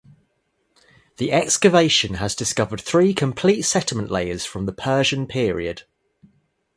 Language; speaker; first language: English; native; English